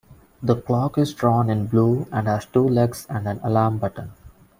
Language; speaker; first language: English; non-native, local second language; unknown